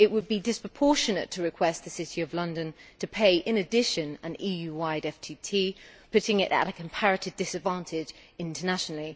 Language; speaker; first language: English; native; English